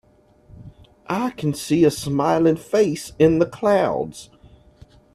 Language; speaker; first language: English; native; English